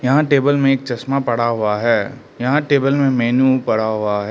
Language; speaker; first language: Hindi; non-native, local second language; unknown